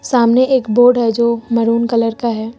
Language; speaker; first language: Hindi; native; Hindi